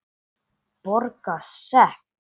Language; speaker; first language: Icelandic; non-native, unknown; English